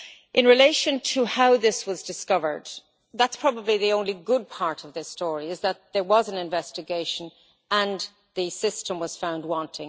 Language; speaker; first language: English; native; English